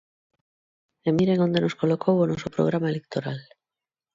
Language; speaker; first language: Galician; non-native, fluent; Spanish